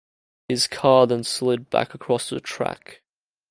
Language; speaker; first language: English; native; English